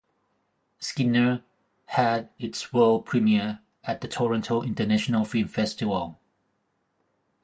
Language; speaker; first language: English; non-native, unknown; Thai